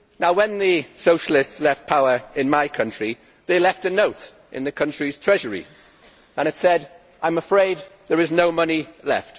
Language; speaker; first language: English; native; English